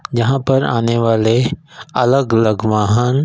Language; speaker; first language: Hindi; non-native, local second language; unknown